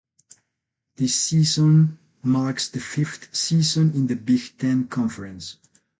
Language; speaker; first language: English; non-native, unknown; Spanish